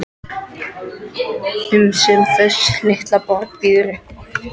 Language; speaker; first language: Icelandic; non-native, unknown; French